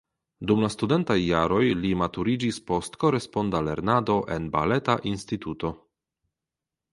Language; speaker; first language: Esperanto; non-native, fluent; Polish